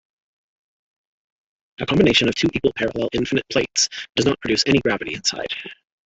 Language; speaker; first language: English; native; English